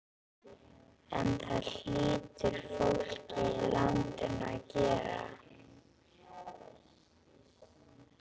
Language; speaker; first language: Icelandic; native; Icelandic